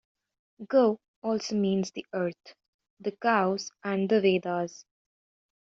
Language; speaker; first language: English; native; English